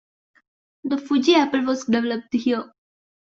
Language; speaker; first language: English; non-native, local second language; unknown